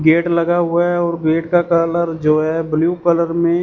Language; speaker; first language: Hindi; non-native, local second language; Punjabi